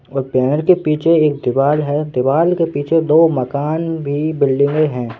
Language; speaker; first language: Hindi; native; Hindi